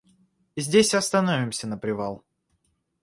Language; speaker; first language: Russian; native; Russian